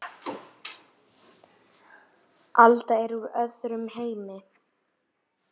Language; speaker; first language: Icelandic; native; Icelandic